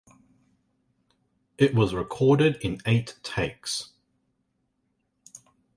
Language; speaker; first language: English; native; English